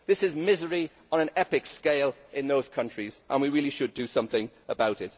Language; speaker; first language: English; native; English